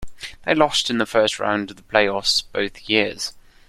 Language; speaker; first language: English; non-native, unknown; German